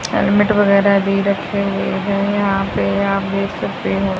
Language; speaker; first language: Hindi; native; Hindi